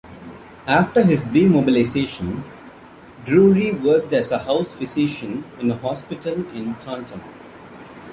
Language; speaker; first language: English; non-native, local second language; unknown